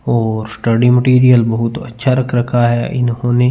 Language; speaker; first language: Hindi; non-native, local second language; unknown